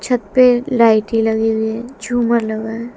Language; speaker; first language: Hindi; native; Hindi